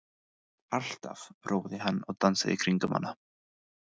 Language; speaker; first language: Icelandic; non-native, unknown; English